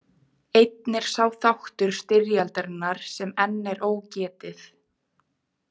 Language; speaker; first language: Icelandic; native; Icelandic